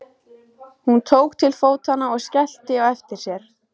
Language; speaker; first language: Icelandic; native; Icelandic